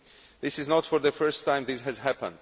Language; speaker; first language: English; non-native, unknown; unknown